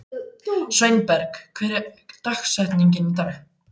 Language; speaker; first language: Icelandic; native; Icelandic